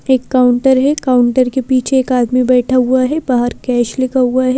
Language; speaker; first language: Hindi; native; Hindi